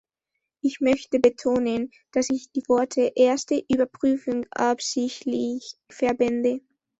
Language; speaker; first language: German; non-native, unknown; Spanish